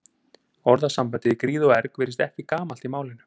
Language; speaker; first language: Icelandic; native; Icelandic